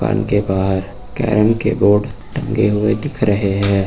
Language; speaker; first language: Hindi; native; Hindi